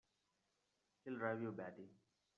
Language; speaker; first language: English; non-native, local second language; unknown